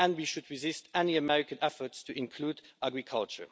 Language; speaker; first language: English; non-native, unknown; Luxembourgish